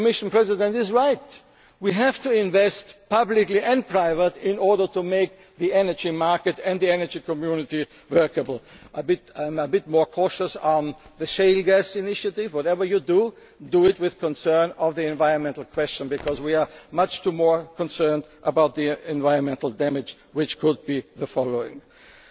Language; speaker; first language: English; non-native, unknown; German